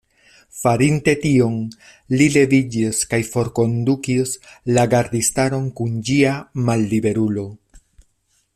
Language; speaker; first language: Esperanto; non-native, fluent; Spanish